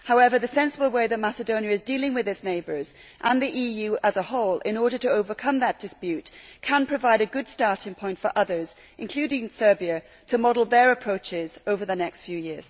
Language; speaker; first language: English; native; English